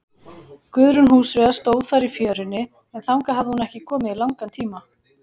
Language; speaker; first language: Icelandic; native; Icelandic